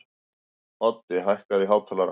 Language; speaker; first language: Icelandic; native; Icelandic